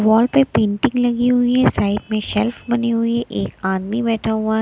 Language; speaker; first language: Hindi; non-native, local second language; Punjabi